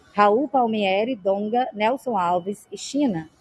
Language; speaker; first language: English; non-native, fluent; Portuguese